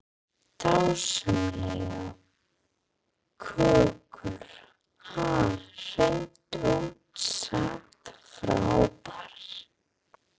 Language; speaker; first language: Icelandic; non-native, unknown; English